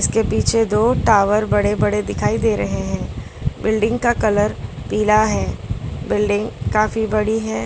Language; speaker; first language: Hindi; non-native, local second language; Gujarati